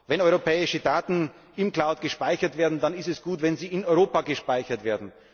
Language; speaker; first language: German; native; German